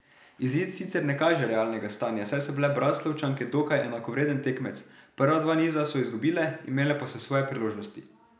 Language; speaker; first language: Slovenian; native; Slovenian